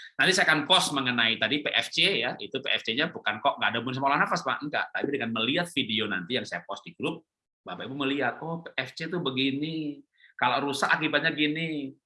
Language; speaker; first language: Indonesian; non-native, local second language; Javanese